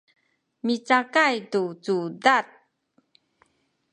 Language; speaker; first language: Sakizaya; non-native, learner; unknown